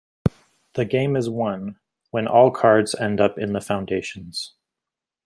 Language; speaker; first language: English; native; English